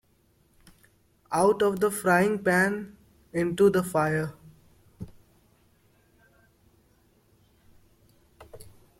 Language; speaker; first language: English; non-native, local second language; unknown